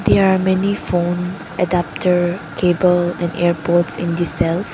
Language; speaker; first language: English; non-native, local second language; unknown